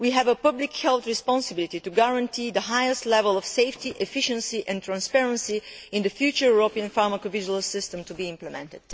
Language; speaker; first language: English; non-native, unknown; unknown